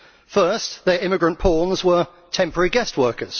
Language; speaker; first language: English; native; English